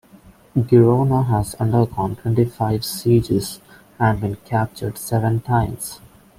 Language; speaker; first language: English; non-native, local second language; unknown